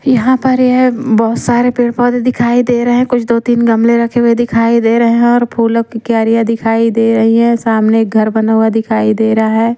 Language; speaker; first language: Hindi; non-native, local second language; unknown